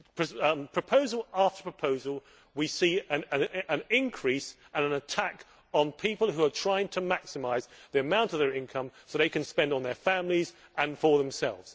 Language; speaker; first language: English; native; English